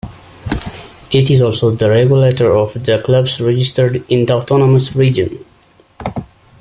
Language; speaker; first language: English; non-native, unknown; Amharic